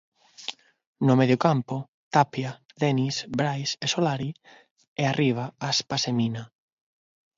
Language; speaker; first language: Galician; non-native, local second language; Spanish